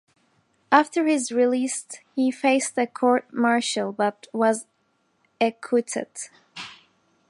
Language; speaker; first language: English; non-native, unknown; Turkish